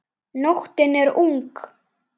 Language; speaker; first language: Icelandic; native; Icelandic